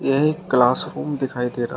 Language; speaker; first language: Hindi; native; Hindi